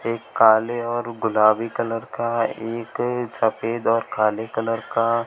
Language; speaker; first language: Hindi; native; Hindi